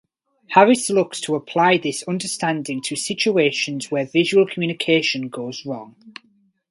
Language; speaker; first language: English; native; English